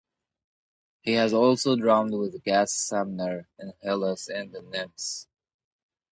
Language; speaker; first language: English; non-native, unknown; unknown